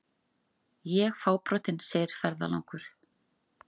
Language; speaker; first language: Icelandic; native; Icelandic